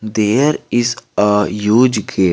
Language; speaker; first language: English; non-native, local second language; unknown